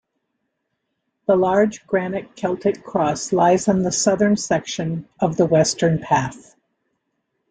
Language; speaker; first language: English; native; English